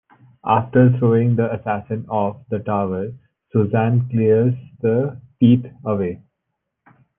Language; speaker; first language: English; non-native, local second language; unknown